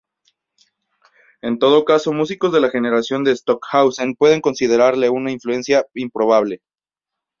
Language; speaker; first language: Spanish; native; Spanish